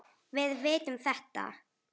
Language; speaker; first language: Icelandic; native; Icelandic